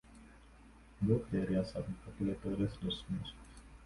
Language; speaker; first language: English; non-native, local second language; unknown